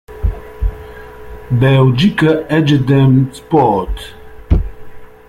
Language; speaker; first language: English; native; English